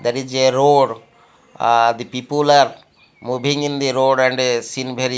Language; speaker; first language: English; non-native, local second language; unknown